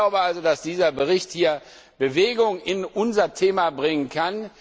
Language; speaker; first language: German; non-native, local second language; Luxembourgish